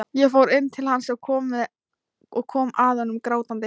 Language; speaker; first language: Icelandic; non-native, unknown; Thai